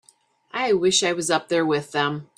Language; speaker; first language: English; native; English